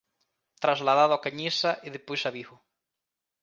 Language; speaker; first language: Galician; native; Galician